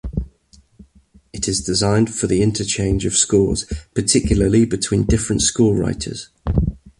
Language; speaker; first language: English; native; English